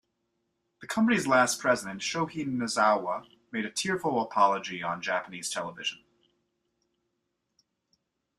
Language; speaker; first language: English; native; English